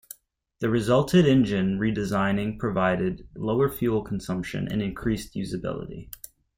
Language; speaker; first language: English; native; English